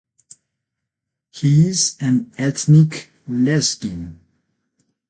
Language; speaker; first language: English; non-native, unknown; Spanish